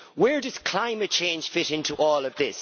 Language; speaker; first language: English; native; English